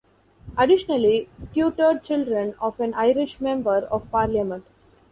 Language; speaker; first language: English; non-native, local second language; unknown